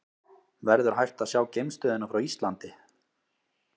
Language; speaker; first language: Icelandic; native; Icelandic